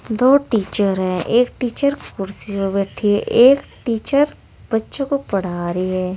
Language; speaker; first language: Hindi; native; Hindi